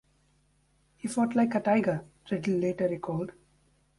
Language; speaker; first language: English; native; English